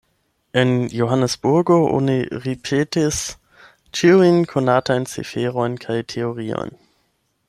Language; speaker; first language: Esperanto; non-native, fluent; German